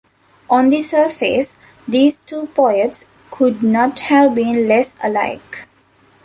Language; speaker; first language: English; non-native, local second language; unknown